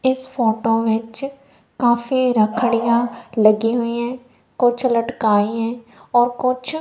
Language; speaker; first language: Hindi; non-native, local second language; Punjabi